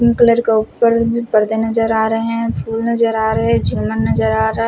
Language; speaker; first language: Hindi; non-native, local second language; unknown